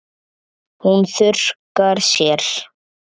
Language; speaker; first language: Icelandic; native; Icelandic